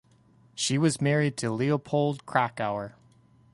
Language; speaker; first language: English; native; English